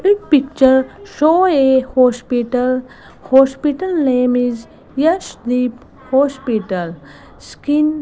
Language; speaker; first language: English; non-native, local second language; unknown